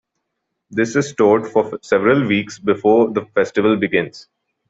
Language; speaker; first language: English; non-native, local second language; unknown